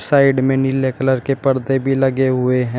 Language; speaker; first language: Hindi; native; Hindi